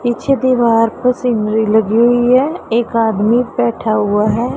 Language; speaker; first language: Hindi; non-native, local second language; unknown